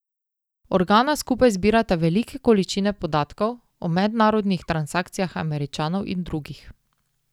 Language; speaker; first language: Slovenian; native; Slovenian